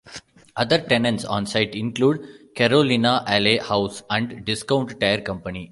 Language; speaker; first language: English; non-native, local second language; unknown